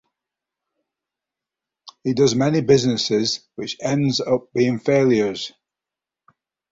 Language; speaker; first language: English; native; English